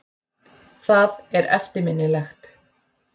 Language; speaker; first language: Icelandic; native; Icelandic